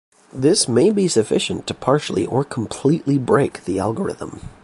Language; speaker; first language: English; native; English